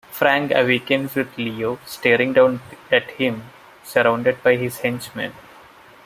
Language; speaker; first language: English; non-native, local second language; Malayalam